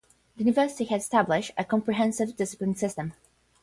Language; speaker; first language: English; non-native, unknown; Portuguese